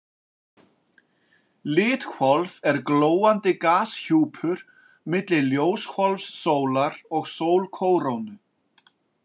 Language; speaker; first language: Icelandic; native; Icelandic